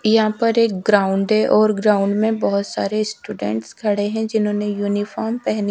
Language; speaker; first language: Hindi; native; Hindi